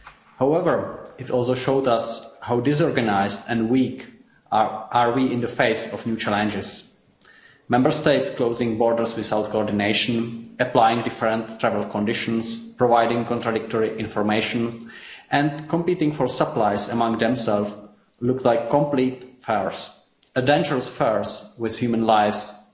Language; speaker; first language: English; non-native, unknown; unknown